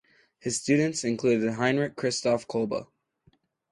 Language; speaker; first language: English; native; English